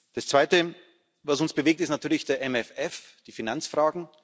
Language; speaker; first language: German; native; German